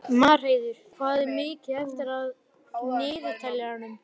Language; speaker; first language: Icelandic; native; Icelandic